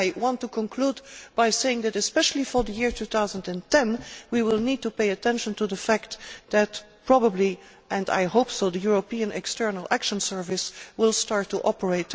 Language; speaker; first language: English; non-native, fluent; Dutch